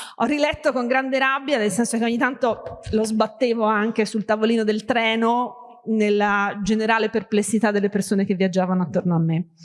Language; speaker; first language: Italian; early bilingual, other home language; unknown